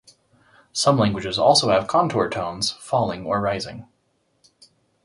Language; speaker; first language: English; native; English